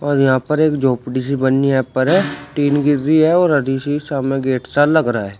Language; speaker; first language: Hindi; native; Hindi